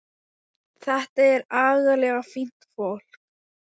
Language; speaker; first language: Icelandic; non-native, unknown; Thai